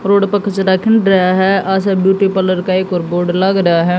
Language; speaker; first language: Hindi; native; Hindi